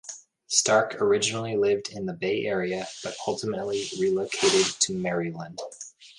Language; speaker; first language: English; native; English